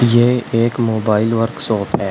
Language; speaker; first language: Hindi; native; Hindi